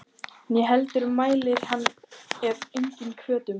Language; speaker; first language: Icelandic; native; Icelandic